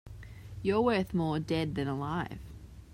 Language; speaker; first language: English; native; English